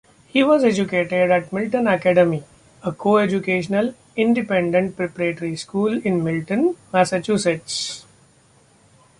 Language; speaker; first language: English; non-native, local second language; Marathi